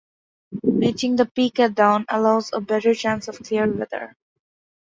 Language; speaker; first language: English; non-native, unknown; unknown